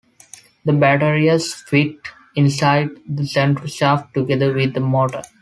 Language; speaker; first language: English; non-native, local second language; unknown